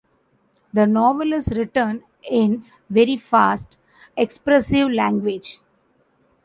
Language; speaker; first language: English; non-native, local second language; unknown